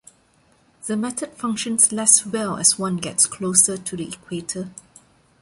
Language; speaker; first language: English; non-native, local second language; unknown